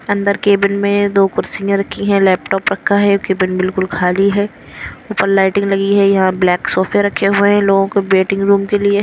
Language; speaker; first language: Hindi; native; Hindi